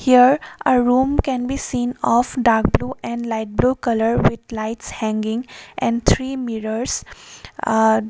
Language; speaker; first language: English; non-native, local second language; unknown